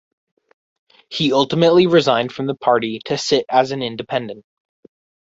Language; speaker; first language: English; native; English